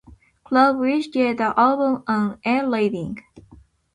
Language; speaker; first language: English; non-native, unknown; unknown